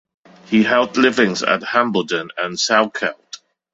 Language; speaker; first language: English; non-native, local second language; Cantonese